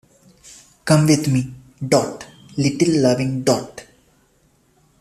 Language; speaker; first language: English; non-native, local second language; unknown